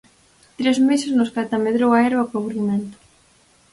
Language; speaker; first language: Galician; native; Galician